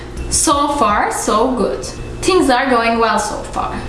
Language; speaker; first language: English; non-native, fluent; Turkish